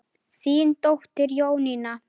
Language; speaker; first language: Icelandic; native; Icelandic